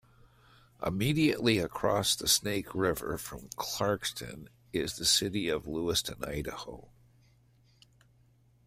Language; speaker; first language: English; native; English